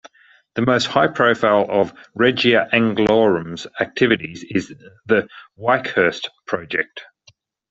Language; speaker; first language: English; native; English